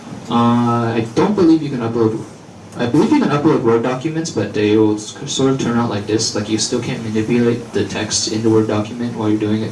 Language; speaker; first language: English; early bilingual, other home language; Chinese